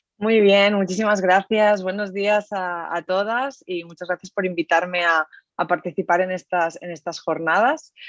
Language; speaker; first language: Spanish; native; Spanish